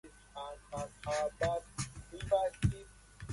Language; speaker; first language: English; non-native, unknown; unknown